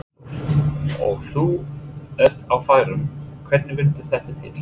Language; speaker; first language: Icelandic; non-native, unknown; English